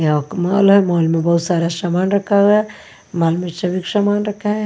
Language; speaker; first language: Hindi; non-native, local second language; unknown